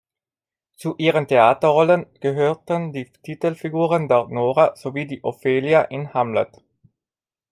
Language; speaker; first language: German; non-native, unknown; Italian